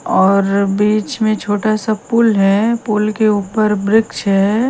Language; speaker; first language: Hindi; non-native, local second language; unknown